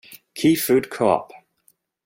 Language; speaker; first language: English; non-native, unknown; Swedish